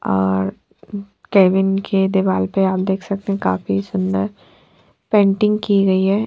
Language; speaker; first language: Hindi; non-native, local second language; Punjabi